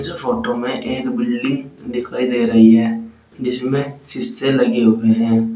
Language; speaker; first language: Hindi; native; Hindi